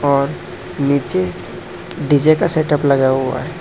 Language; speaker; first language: Hindi; non-native, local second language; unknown